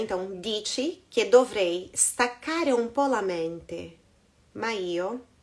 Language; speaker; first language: Italian; non-native, fluent; Portuguese